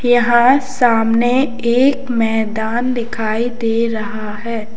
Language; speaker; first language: Hindi; native; Hindi